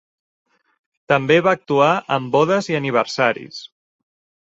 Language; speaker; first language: Catalan; native; Catalan